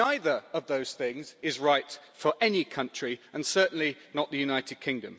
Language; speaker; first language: English; native; English